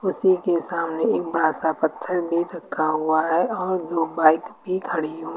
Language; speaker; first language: Hindi; native; Hindi